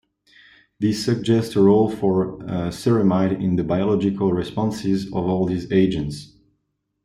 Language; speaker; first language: English; non-native, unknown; French